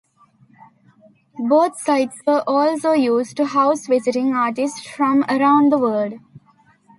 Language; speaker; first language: English; non-native, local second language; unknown